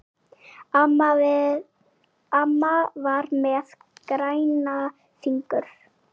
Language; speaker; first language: Icelandic; native; Icelandic